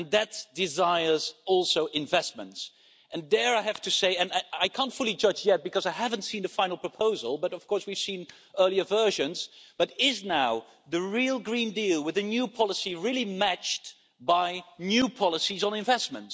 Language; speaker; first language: English; non-native, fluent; Dutch